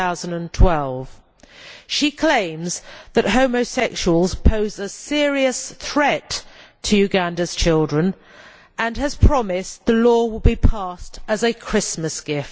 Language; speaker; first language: English; native; English